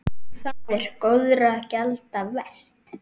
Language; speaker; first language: Icelandic; native; Icelandic